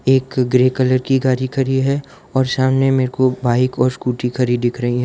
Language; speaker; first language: Hindi; non-native, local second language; Gujarati